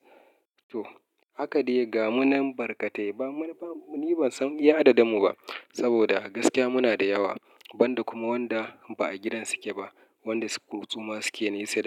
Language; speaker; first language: Hausa; native; Hausa